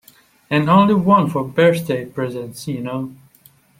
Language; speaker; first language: English; non-native, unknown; Persian